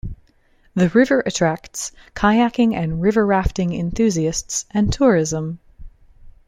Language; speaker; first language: English; native; English